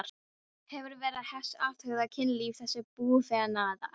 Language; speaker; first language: Icelandic; non-native, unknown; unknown